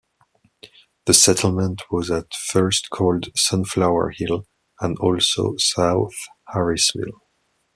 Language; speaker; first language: English; non-native, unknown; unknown